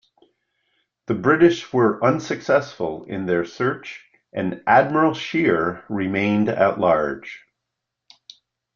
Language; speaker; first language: English; native; English